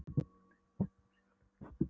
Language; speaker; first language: Icelandic; non-native, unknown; Polish